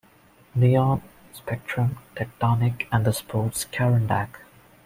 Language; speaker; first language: English; non-native, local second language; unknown